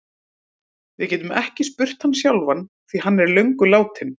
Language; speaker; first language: Icelandic; native; Icelandic